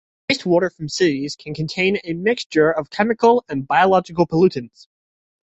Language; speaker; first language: English; native; English